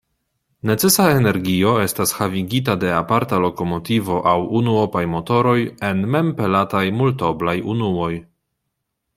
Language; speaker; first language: Esperanto; non-native, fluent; Polish